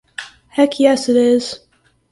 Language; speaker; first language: English; native; English